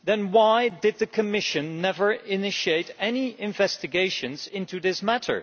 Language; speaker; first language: English; non-native, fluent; Dutch